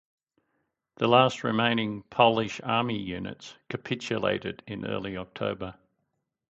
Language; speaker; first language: English; native; English